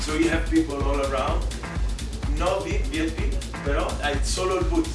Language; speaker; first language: English; non-native, fluent; Italian